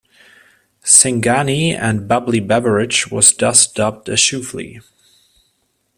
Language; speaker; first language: English; non-native, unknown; German